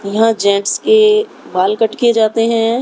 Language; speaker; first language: Hindi; native; Hindi